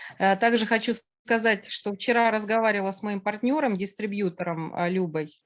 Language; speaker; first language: Russian; native; Russian